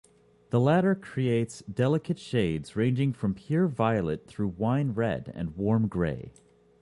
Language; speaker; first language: English; native; English